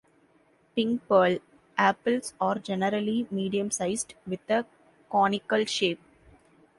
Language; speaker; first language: English; non-native, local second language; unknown